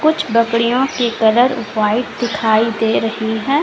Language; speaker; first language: Hindi; native; Hindi